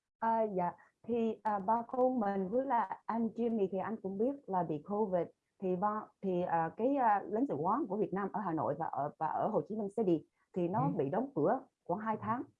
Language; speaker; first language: Vietnamese; early bilingual, other home language; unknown